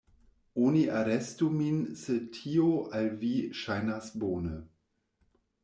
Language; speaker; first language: Esperanto; non-native, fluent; German